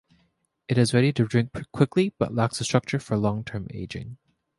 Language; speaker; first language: English; native; English